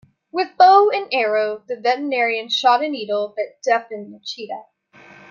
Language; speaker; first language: English; native; English